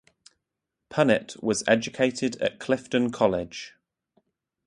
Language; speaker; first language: English; native; English